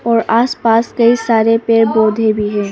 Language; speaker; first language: Hindi; non-native, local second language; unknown